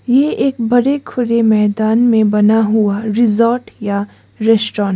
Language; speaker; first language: Hindi; non-native, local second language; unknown